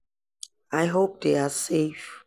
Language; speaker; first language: English; non-native, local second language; Yoruba